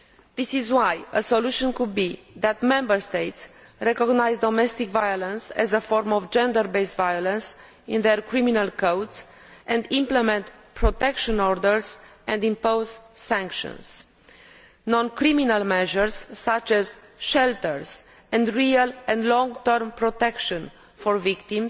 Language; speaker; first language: English; non-native, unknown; Romanian